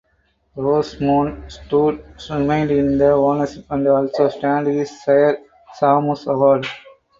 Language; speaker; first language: English; non-native, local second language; Tamil